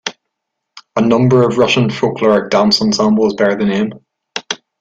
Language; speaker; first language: English; native; English